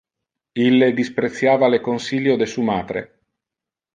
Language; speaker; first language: Interlingua; non-native, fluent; Italian